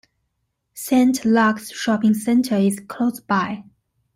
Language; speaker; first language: English; non-native, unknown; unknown